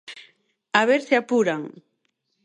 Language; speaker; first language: Galician; native; Galician